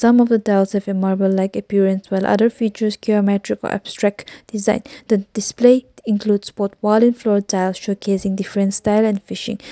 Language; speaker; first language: English; non-native, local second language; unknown